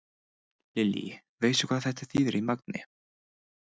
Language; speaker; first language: Icelandic; non-native, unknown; English